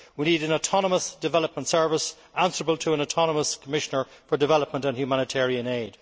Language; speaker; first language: English; native; English